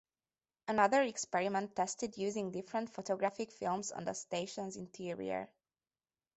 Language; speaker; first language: English; non-native, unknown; Hungarian